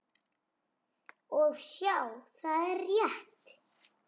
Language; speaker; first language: Icelandic; native; Icelandic